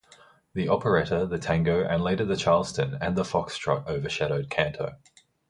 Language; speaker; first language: English; native; English